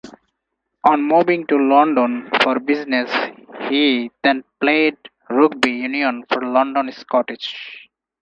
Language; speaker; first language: English; non-native, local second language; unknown